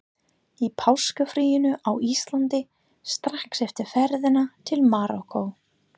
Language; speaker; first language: Icelandic; non-native, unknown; English